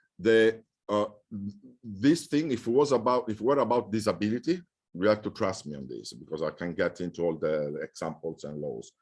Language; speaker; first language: English; non-native, fluent; Italian